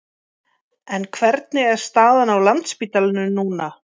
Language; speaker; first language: Icelandic; native; Icelandic